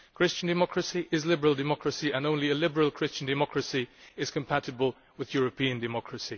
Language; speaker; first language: English; non-native, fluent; Luxembourgish